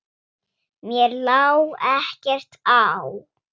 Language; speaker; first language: Icelandic; non-native, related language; Swedish